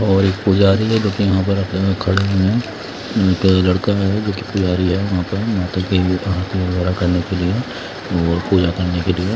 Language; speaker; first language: Hindi; non-native, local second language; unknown